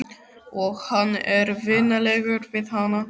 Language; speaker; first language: Icelandic; native; Icelandic